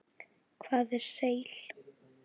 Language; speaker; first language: Icelandic; native; Icelandic